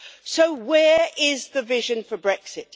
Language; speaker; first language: English; native; English